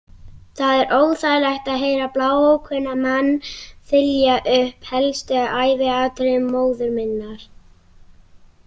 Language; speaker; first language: Icelandic; native; Icelandic